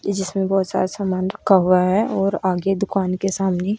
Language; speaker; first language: Hindi; native; Hindi